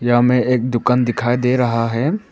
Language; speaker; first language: Hindi; non-native, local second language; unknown